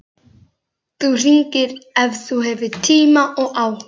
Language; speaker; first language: Icelandic; native; Icelandic